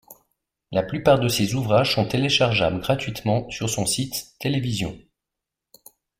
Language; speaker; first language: French; native; French